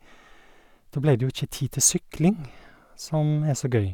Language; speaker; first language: Norwegian; native; Norwegian